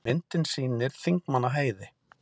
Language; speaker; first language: Icelandic; native; Icelandic